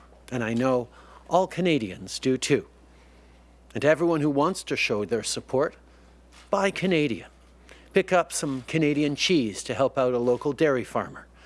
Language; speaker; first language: English; early bilingual, other home language; French